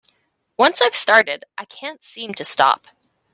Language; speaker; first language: English; native; English